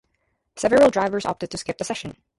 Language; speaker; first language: English; native; English